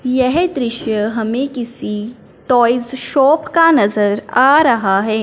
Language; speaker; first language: Hindi; non-native, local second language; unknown